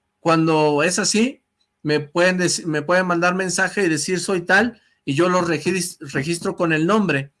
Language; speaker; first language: Spanish; native; Spanish